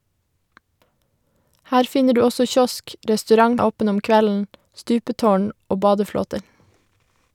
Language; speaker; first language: Norwegian; native; Norwegian